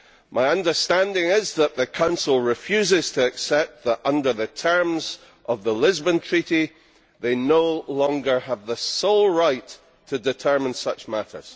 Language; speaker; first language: English; native; English